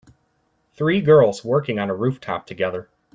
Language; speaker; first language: English; native; English